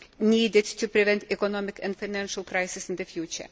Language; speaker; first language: English; native; English